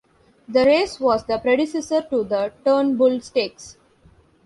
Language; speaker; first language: English; non-native, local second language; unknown